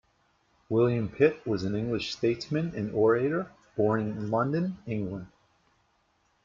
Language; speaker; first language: English; native; English